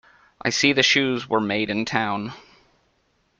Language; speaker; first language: English; native; English